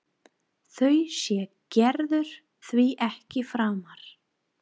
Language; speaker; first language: Icelandic; non-native, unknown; English